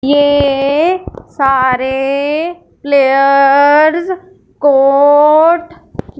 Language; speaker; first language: Hindi; non-native, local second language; Punjabi